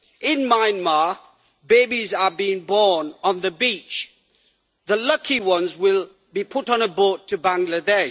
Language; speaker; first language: English; native; English